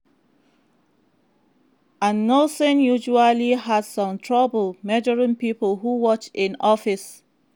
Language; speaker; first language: English; non-native, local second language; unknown